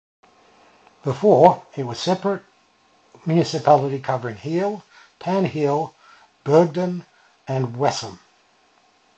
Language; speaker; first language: English; native; English